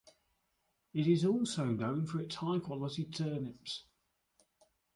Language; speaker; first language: English; native; English